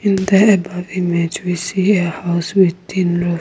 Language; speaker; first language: English; non-native, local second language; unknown